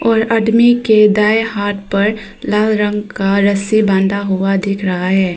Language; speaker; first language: Hindi; early bilingual, other home language; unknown